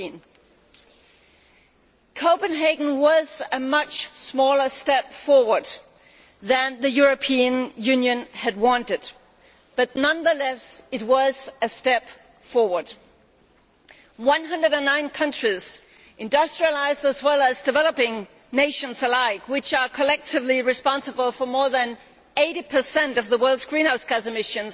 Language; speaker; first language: English; non-native, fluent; Danish